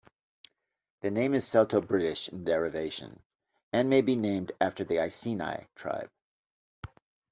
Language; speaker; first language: English; native; English